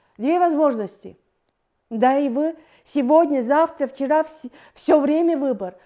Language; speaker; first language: Russian; non-native, fluent; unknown